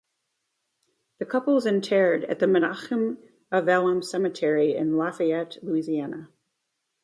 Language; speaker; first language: English; native; English